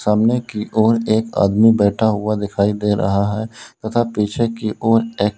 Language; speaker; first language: Hindi; native; Hindi